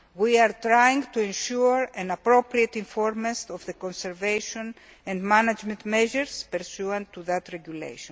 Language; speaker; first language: English; non-native, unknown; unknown